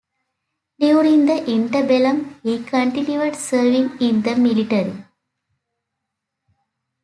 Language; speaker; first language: English; native; English